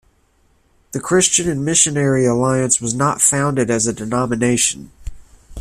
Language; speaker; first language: English; native; English